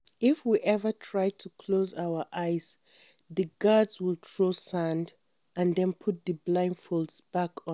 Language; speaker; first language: English; non-native, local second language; Hausa